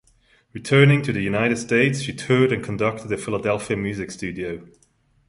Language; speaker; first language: English; non-native, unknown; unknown